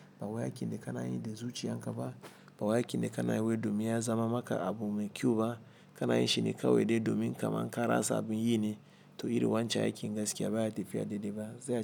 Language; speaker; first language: Hausa; non-native, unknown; Igbo